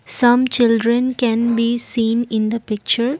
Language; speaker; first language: English; non-native, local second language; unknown